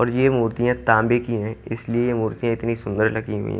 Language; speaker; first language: Hindi; native; Hindi